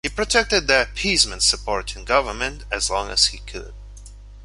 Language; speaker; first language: English; non-native, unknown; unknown